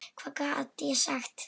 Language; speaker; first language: Icelandic; non-native, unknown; Polish